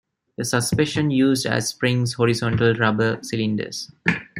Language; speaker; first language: English; non-native, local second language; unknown